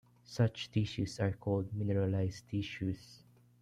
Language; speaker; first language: English; non-native, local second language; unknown